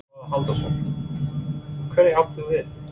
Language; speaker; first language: Icelandic; non-native, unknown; English